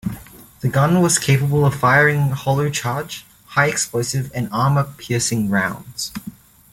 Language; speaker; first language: English; native; English